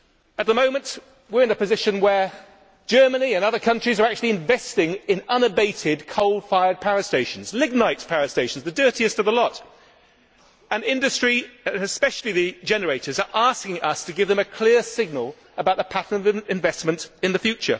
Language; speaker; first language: English; native; English